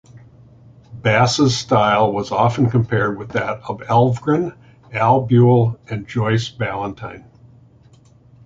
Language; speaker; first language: English; native; English